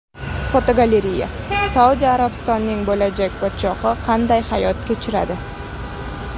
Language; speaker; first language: Uzbek; non-native, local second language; Kara-Kalpak